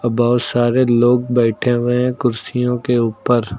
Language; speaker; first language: Hindi; native; Hindi